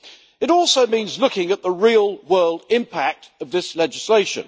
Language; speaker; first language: English; native; English